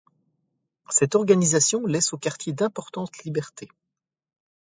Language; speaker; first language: French; native; French